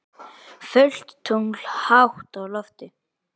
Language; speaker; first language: Icelandic; native; Icelandic